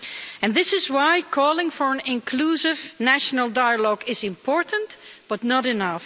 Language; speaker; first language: English; non-native, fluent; Dutch